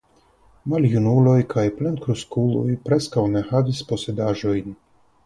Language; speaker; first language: Esperanto; non-native, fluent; Russian